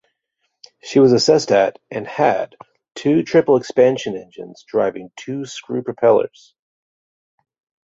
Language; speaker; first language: English; native; English